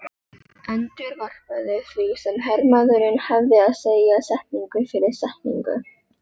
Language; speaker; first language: Icelandic; non-native, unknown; Filipino